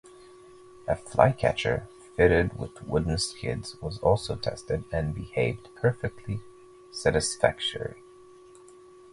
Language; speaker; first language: English; non-native, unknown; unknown